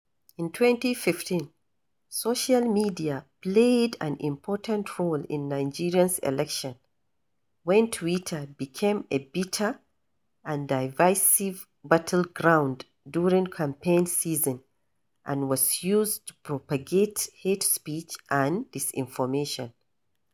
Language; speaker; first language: English; non-native, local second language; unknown